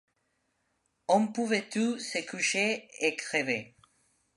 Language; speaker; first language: French; non-native, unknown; Spanish